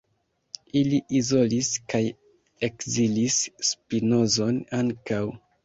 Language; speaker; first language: Esperanto; non-native, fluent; Kinyarwanda